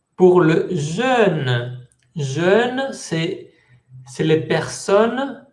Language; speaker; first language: French; non-native, fluent; Spanish